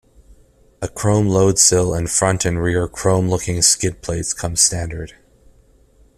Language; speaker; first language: English; native; English